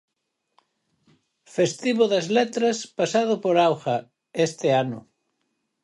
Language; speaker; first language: Galician; native; Galician